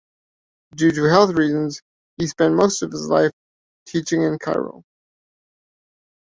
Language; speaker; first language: English; native; English